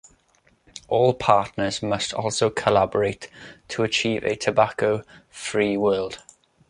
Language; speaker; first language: English; native; English